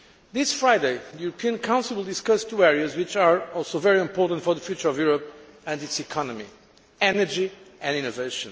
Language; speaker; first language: English; non-native, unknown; Portuguese